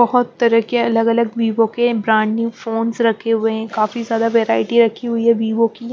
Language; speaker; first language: Hindi; non-native, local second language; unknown